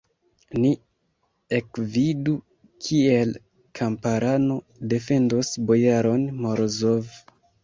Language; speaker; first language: Esperanto; non-native, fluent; Kinyarwanda